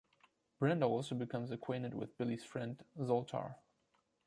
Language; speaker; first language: English; non-native, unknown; German